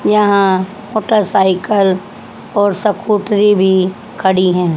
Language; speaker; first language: Hindi; native; Hindi